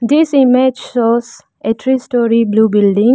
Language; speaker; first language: English; non-native, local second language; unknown